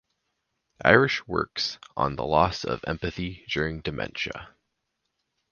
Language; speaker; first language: English; native; English